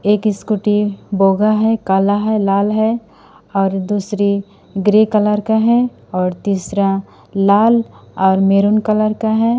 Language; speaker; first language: Hindi; non-native, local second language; Assamese